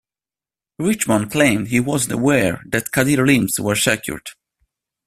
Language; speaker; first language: English; non-native, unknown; Italian